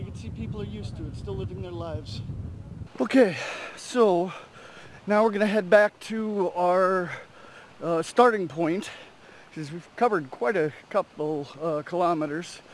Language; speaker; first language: English; native; English